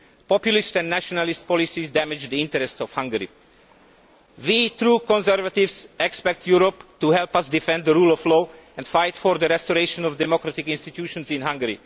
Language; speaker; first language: English; non-native, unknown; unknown